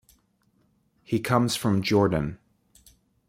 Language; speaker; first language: English; native; English